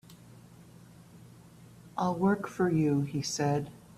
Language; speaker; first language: English; native; English